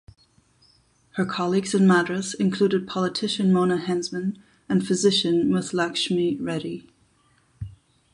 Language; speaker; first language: English; non-native, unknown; German